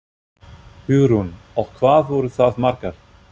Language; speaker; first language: Icelandic; non-native, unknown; German